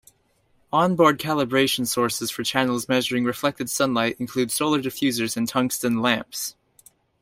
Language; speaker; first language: English; native; English